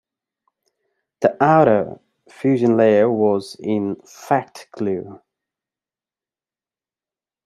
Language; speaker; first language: English; native; English